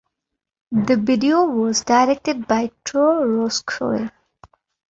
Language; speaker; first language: English; non-native, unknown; Bangla